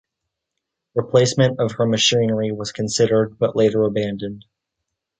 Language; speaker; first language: English; native; English